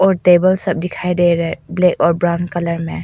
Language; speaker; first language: Hindi; non-native, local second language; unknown